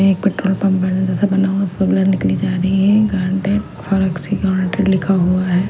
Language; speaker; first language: Hindi; non-native, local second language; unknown